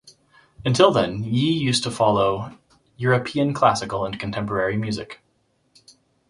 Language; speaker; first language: English; native; English